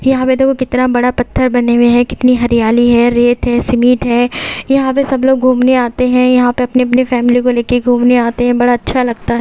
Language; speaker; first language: Hindi; native; Hindi